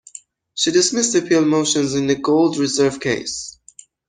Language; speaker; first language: English; non-native, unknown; Persian